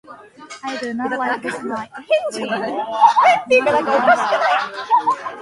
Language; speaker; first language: English; non-native, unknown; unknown